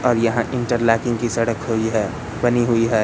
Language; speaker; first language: Hindi; native; Hindi